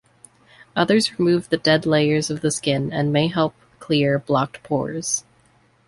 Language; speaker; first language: English; native; English